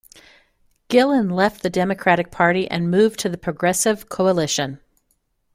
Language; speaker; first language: English; native; English